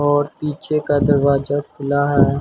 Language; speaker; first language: Hindi; native; Hindi